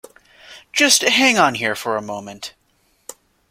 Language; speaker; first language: English; native; English